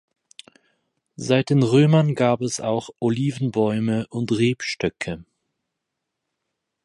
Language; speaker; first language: German; native; German